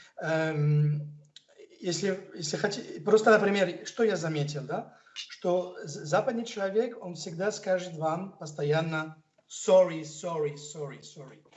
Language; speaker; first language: Russian; non-native, fluent; French